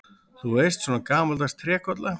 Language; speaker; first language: Icelandic; native; Icelandic